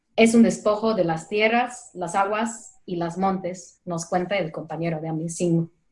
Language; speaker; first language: Spanish; non-native, fluent; English